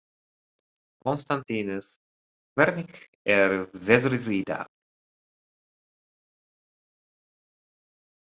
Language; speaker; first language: Icelandic; non-native, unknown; Japanese